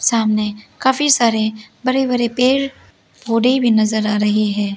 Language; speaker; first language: Hindi; early bilingual, other home language; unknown